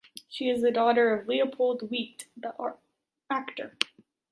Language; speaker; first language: English; native; English